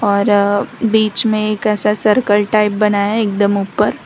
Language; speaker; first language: Hindi; non-native, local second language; Gujarati